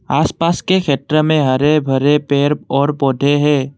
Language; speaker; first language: Hindi; non-native, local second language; Assamese